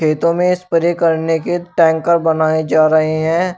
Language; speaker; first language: Hindi; native; Hindi